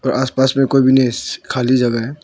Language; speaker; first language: Hindi; non-native, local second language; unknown